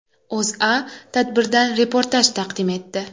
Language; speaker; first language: Uzbek; native; Uzbek